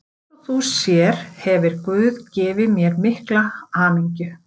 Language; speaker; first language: Icelandic; native; Icelandic